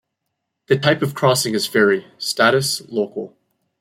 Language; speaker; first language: English; native; English